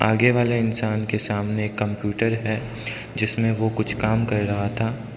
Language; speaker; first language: Hindi; non-native, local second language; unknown